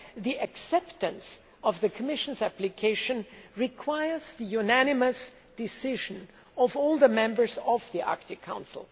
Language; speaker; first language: English; non-native, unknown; German